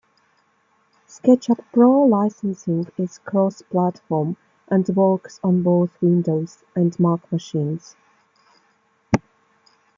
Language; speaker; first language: English; non-native, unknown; Russian